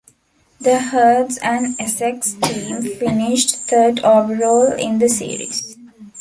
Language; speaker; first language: English; non-native, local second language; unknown